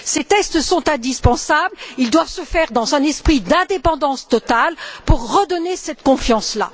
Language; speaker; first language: French; native; French